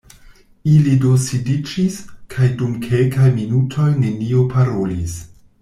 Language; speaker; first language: Esperanto; non-native, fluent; German